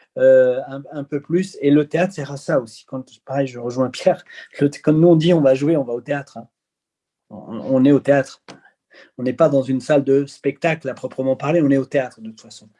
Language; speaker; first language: French; early bilingual, other home language; Arabic